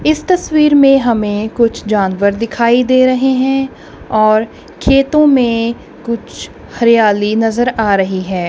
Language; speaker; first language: Hindi; non-native, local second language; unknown